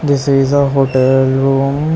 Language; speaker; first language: English; non-native, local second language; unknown